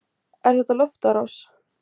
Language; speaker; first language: Icelandic; native; Icelandic